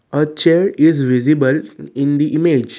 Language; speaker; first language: English; non-native, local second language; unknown